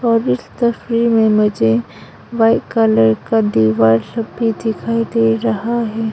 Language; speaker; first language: Hindi; non-native, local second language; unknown